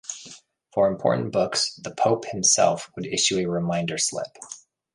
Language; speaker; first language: English; native; English